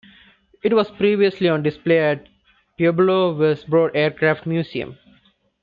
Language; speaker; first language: English; non-native, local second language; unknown